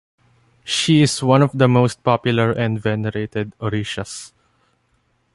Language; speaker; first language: English; non-native, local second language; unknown